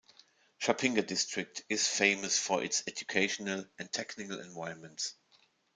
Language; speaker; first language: English; non-native, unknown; German